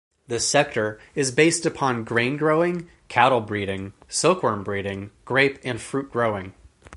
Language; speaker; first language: English; native; English